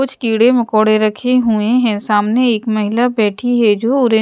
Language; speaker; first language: Hindi; non-native, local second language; Punjabi